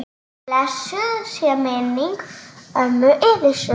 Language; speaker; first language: Icelandic; native; Icelandic